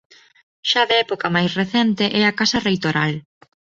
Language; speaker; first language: Galician; non-native, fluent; Spanish